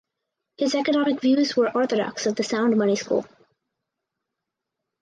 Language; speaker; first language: English; native; English